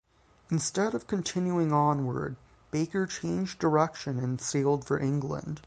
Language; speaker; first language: English; native; English